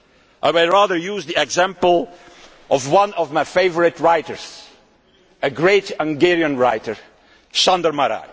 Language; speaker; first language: English; non-native, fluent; Dutch